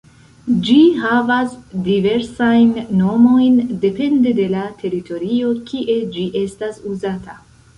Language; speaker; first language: Esperanto; non-native, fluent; Central Kurdish